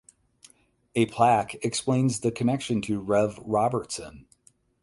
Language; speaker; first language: English; native; English